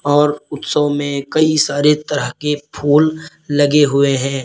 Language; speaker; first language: Hindi; native; Hindi